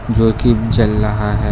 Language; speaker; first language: Hindi; non-native, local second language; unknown